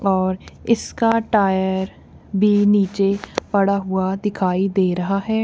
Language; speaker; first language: Hindi; non-native, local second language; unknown